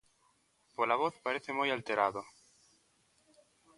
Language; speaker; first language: Galician; non-native, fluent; Spanish